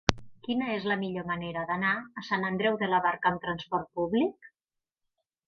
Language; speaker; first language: Catalan; native; Catalan